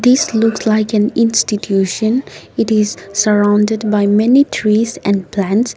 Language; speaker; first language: English; non-native, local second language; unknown